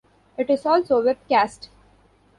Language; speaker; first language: English; non-native, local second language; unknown